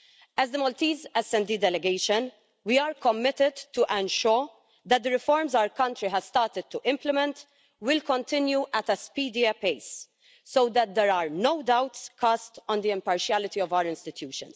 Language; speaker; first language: English; non-native, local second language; Maltese